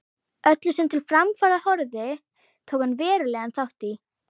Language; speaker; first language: Icelandic; native; Icelandic